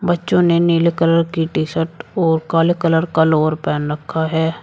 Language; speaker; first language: Hindi; native; Hindi